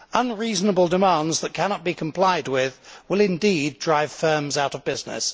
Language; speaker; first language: English; native; English